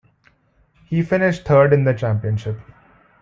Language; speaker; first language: English; non-native, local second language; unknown